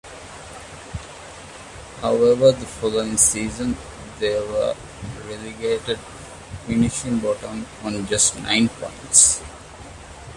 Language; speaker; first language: English; non-native, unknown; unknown